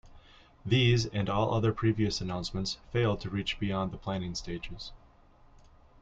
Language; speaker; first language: English; native; English